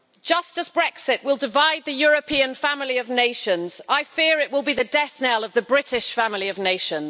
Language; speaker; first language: English; native; English